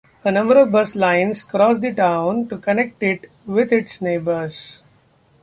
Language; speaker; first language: English; non-native, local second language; Marathi